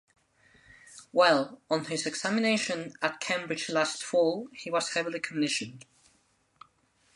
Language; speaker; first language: English; non-native, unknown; Spanish